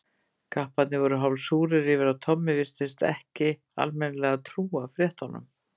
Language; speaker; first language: Icelandic; native; Icelandic